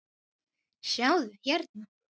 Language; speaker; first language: Icelandic; native; Icelandic